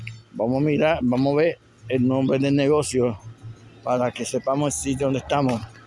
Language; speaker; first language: Spanish; native; Spanish